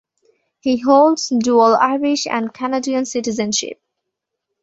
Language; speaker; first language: English; non-native, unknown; Bangla